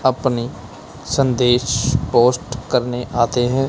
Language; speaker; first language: Hindi; non-native, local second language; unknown